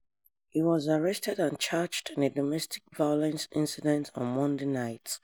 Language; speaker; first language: English; non-native, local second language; Yoruba